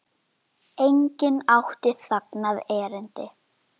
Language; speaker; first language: Icelandic; native; Icelandic